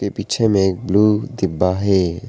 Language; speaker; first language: Hindi; non-native, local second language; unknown